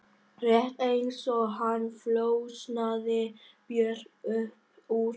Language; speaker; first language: Icelandic; non-native, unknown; Vietnamese